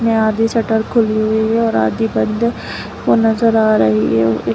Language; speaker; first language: Hindi; native; Hindi